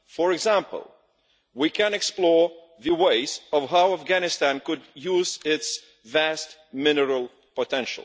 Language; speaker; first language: English; non-native, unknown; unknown